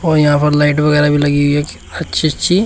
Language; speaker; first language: Hindi; native; Hindi